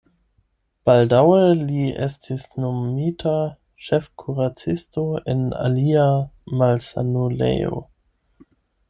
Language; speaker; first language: Esperanto; non-native, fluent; German